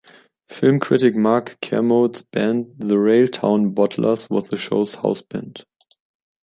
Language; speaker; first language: English; non-native, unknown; German